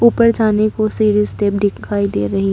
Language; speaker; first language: Hindi; non-native, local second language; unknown